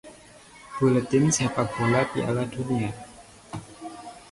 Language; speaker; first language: Indonesian; non-native, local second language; Javanese